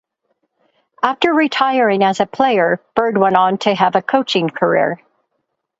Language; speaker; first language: English; native; English